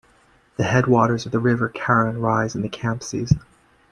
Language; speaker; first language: English; native; English